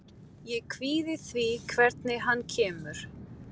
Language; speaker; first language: Icelandic; non-native, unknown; Portuguese